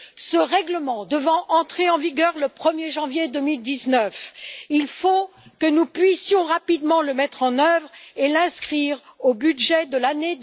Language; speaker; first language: French; native; French